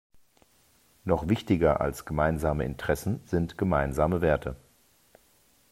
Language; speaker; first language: German; native; German